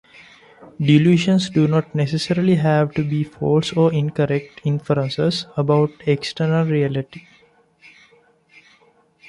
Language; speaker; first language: English; non-native, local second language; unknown